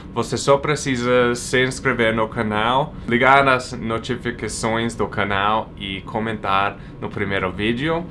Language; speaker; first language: Portuguese; non-native, fluent; English